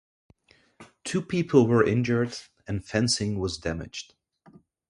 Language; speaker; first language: English; non-native, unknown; Dutch